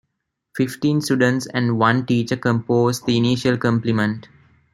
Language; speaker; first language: English; non-native, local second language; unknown